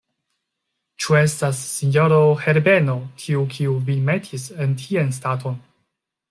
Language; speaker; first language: Esperanto; non-native, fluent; Chinese